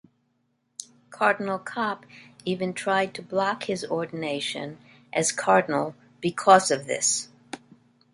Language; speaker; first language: English; native; English